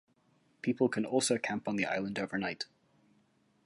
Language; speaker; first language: English; native; English